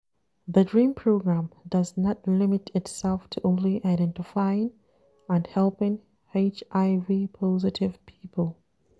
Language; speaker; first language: English; non-native, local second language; Hausa